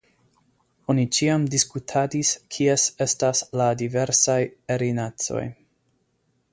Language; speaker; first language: Esperanto; non-native, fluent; English